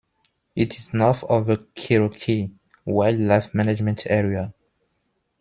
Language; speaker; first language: English; non-native, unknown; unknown